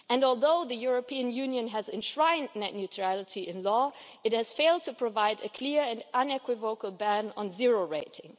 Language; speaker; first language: English; non-native, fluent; German